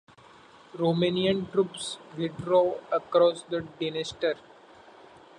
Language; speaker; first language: English; non-native, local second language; Marathi